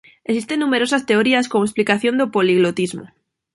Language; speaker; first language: Galician; non-native, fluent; Spanish